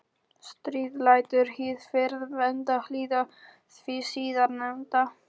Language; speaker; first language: Icelandic; non-native, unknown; Polish